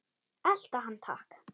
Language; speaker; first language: Icelandic; non-native, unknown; German